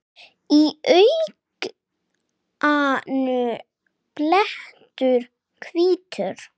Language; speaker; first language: Icelandic; non-native, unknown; English